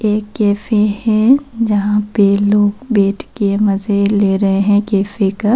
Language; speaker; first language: Hindi; non-native, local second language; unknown